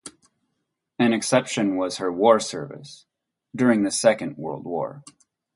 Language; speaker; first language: English; native; English